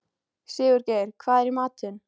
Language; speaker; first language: Icelandic; native; Icelandic